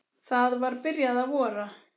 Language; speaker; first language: Icelandic; native; Icelandic